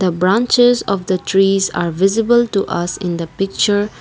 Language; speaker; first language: English; non-native, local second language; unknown